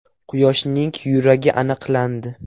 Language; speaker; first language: Uzbek; non-native, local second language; Russian